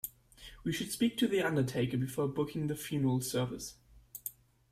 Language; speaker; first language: English; non-native, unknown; German